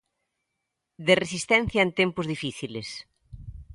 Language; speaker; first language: Galician; native; Galician